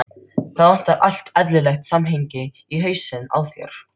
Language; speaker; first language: Icelandic; non-native, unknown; Filipino